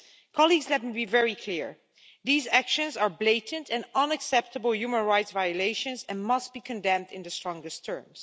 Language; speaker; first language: English; non-native, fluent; Dutch